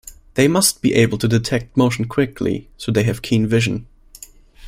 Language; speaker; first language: English; non-native, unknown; German